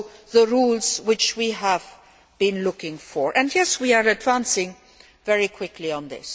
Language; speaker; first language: English; non-native, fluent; Luxembourgish